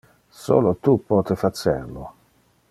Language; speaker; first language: Interlingua; non-native, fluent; Dutch